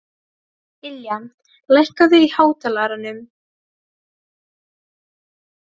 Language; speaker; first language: Icelandic; non-native, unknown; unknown